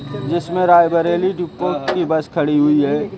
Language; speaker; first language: Hindi; native; Hindi